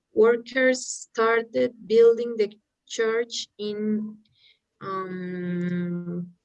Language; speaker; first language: English; non-native, learner; Spanish